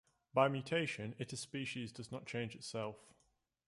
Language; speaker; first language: English; native; English